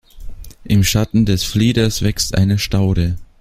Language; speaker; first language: German; native; German